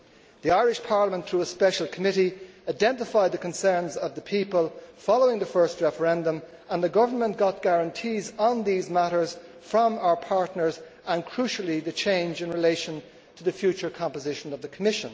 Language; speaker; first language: English; native; English